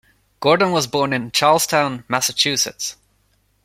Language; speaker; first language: English; non-native, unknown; Swedish